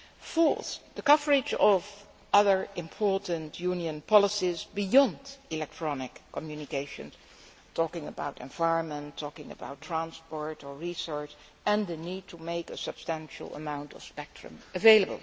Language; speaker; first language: English; non-native, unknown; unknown